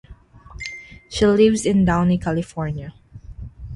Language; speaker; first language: English; non-native, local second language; Filipino